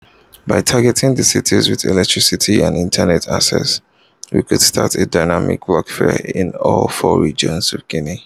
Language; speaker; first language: English; non-native, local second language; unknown